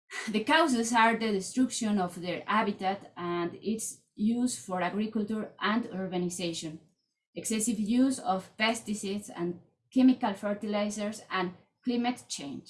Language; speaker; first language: English; non-native, fluent; Spanish